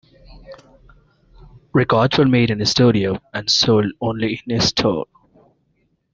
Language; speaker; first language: English; non-native, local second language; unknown